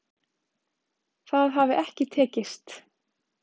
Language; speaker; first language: Icelandic; native; Icelandic